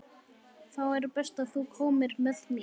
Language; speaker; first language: Icelandic; native; Icelandic